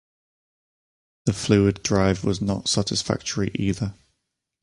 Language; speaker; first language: English; native; English